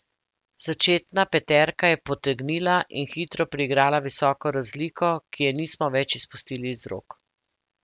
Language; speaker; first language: Slovenian; native; Slovenian